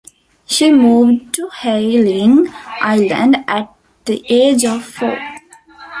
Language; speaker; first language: English; non-native, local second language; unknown